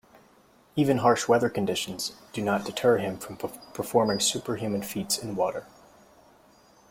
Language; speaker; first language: English; native; English